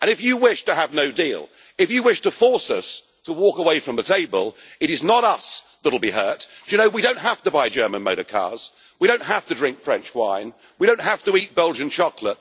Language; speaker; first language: English; native; English